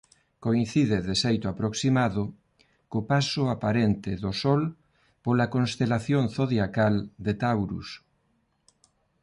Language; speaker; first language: Galician; non-native, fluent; Spanish